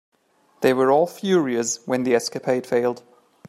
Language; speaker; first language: English; native; English